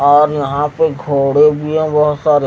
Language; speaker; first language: Hindi; native; Hindi